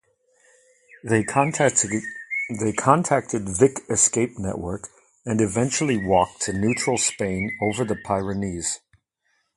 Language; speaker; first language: English; non-native, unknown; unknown